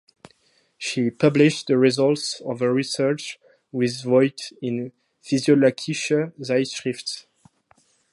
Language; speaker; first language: English; non-native, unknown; French